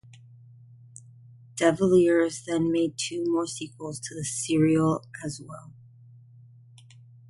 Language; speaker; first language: English; native; English